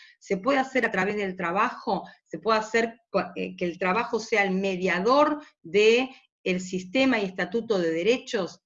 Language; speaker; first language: Spanish; native; Spanish